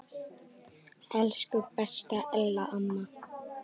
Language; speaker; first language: Icelandic; native; Icelandic